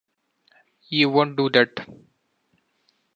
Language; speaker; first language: English; non-native, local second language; Marathi